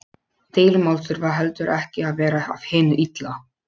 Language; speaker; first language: Icelandic; non-native, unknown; Polish